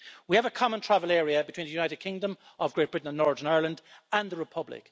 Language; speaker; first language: English; native; English